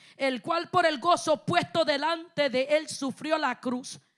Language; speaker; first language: Spanish; native; Spanish